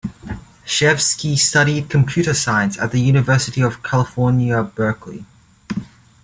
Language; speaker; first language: English; native; English